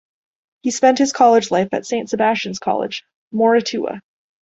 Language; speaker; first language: English; native; English